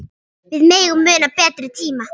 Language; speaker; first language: Icelandic; native; Icelandic